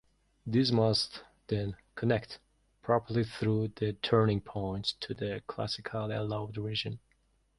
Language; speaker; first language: English; non-native, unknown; Mongolian